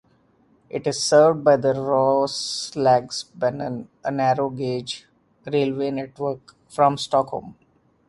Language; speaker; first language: English; non-native, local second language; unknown